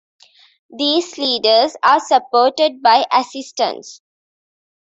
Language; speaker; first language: English; non-native, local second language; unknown